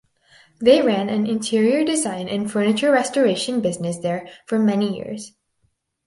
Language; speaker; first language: English; native; English